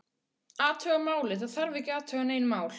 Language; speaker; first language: Icelandic; native; Icelandic